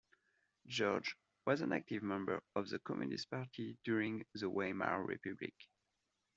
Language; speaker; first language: English; non-native, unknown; French